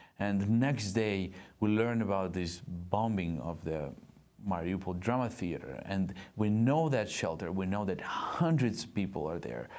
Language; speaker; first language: English; non-native, fluent; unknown